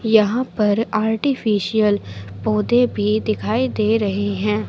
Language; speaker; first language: Hindi; native; Hindi